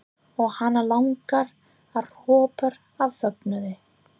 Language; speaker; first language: Icelandic; non-native, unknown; English